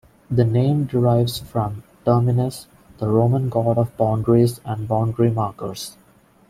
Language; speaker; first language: English; non-native, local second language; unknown